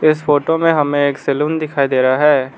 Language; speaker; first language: Hindi; non-native, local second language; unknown